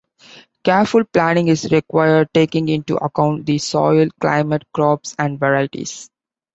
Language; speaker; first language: English; non-native, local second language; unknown